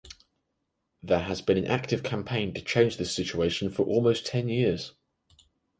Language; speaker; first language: English; native; English